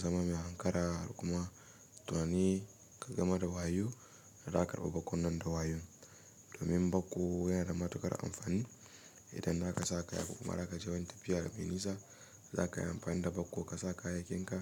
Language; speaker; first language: Hausa; native; Hausa